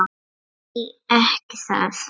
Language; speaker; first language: Icelandic; non-native, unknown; Lithuanian